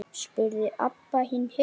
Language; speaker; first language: Icelandic; native; Icelandic